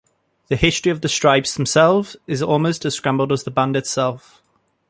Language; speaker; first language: English; native; English